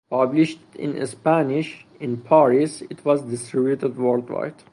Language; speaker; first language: English; non-native, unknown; Persian